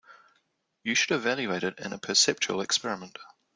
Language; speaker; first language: English; native; English